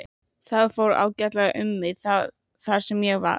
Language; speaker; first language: Icelandic; native; Icelandic